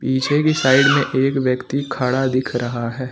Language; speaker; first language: Hindi; native; Hindi